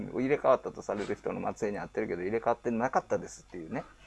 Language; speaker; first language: Japanese; native; Japanese